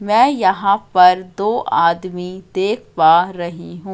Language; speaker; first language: Hindi; native; Hindi